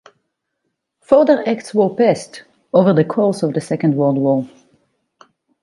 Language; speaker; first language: English; non-native, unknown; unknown